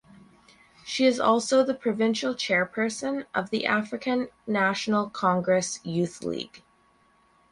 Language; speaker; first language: English; native; English